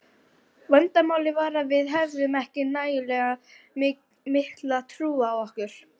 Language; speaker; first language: Icelandic; native; Icelandic